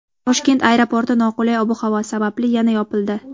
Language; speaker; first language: Uzbek; native; Uzbek